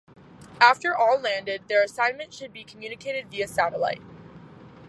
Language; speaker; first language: English; native; English